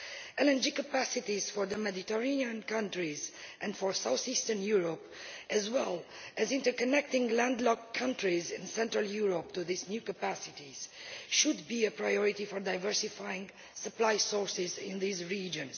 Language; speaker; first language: English; non-native, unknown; Romanian